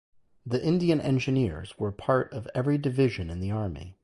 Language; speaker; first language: English; native; English